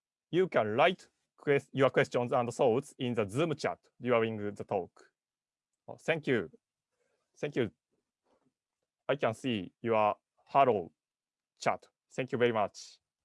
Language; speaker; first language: English; non-native, learner; Japanese